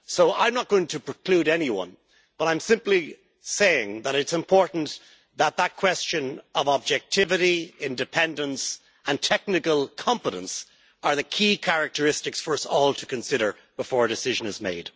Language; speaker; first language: English; native; English